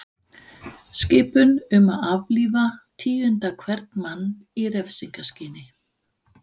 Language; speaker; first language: Icelandic; non-native, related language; Danish